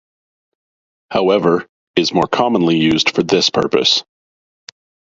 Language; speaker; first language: English; native; English